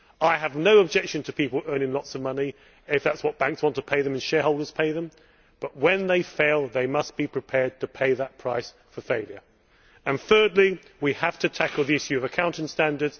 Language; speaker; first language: English; native; English